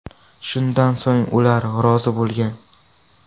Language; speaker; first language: Uzbek; non-native, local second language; Kara-Kalpak